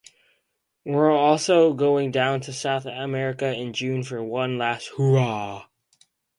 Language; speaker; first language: English; native; English